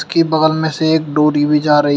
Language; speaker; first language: Hindi; native; Hindi